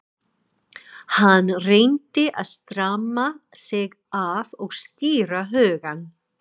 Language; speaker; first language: Icelandic; non-native, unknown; English